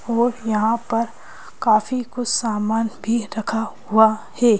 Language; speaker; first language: Hindi; native; Hindi